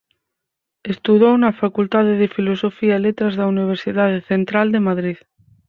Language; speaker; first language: Galician; native; Galician